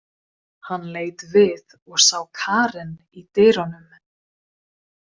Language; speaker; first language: Icelandic; non-native, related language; Swedish